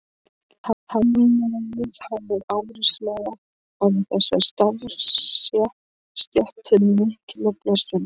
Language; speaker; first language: Icelandic; non-native, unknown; Polish